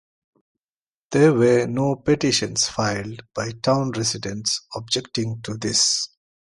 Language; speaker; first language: English; non-native, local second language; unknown